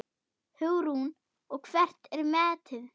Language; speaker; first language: Icelandic; non-native, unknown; German